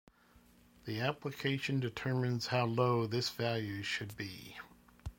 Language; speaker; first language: English; native; English